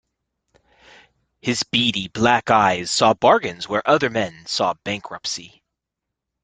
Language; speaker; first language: English; native; English